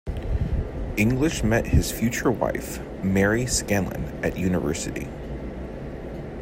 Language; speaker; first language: English; native; English